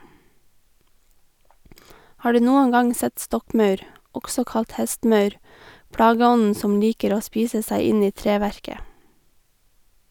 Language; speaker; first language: Norwegian; native; Norwegian